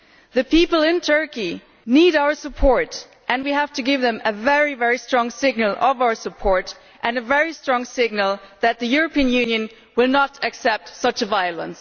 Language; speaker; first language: English; non-native, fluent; German